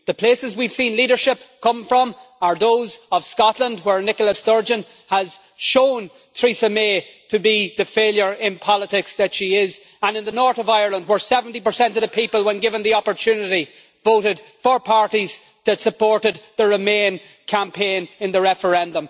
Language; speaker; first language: English; native; English